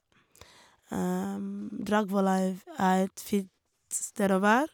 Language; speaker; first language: Norwegian; non-native, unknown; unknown